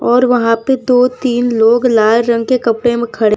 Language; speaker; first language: Hindi; non-native, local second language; Gujarati